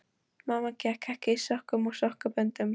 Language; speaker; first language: Icelandic; non-native, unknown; Polish